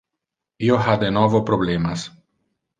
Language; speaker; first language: Interlingua; non-native, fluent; Italian